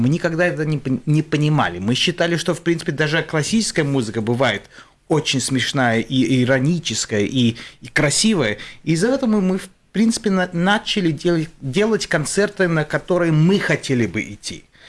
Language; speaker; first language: Russian; early bilingual, other home language; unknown